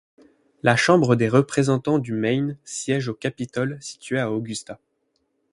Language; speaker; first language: French; native; French